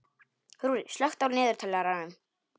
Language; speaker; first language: Icelandic; non-native, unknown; Polish